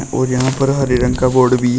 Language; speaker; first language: Hindi; native; Hindi